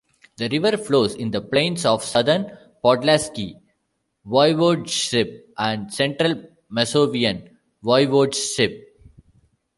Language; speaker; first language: English; non-native, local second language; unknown